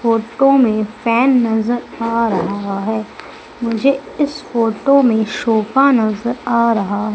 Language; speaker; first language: Hindi; native; Hindi